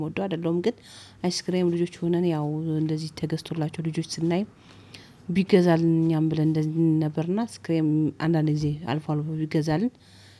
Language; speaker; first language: Amharic; native; Amharic